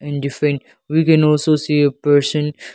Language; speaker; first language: English; non-native, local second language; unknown